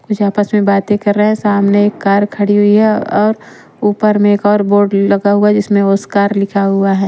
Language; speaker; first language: Hindi; native; Hindi